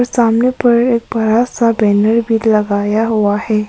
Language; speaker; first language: Hindi; early bilingual, other home language; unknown